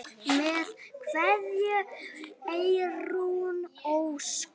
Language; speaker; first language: Icelandic; native; Icelandic